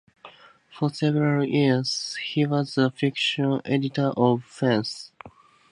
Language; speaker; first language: English; native; English